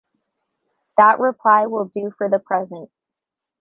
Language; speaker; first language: English; native; English